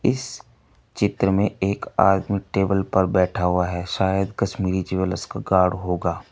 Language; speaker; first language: Hindi; native; Hindi